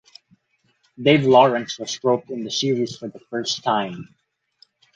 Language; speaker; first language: English; non-native, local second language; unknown